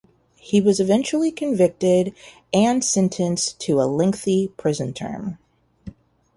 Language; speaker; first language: English; native; English